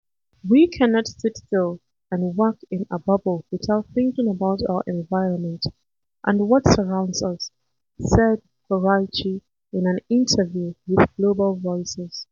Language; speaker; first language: English; non-native, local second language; Hausa